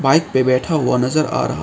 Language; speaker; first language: Hindi; non-native, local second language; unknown